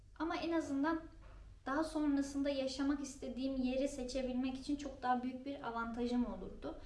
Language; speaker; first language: Turkish; native; Turkish